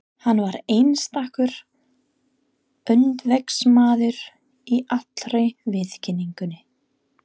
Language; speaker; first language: Icelandic; non-native, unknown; English